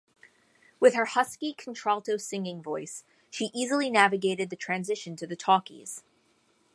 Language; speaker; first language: English; native; English